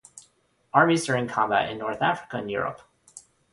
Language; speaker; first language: English; non-native, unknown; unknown